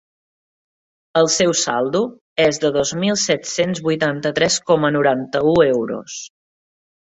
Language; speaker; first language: Catalan; native; Catalan